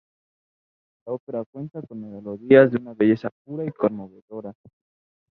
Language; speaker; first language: Spanish; native; Spanish